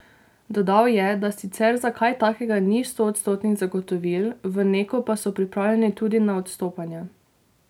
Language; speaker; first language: Slovenian; native; Slovenian